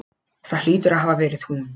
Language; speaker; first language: Icelandic; non-native, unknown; Polish